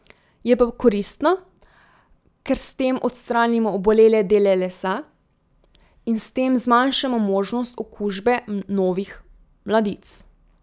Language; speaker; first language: Slovenian; native; Slovenian